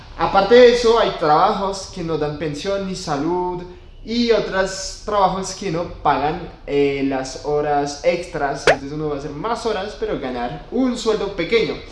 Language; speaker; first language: Spanish; non-native, fluent; French